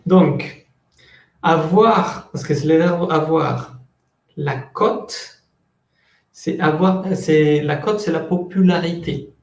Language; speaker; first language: French; non-native, fluent; Spanish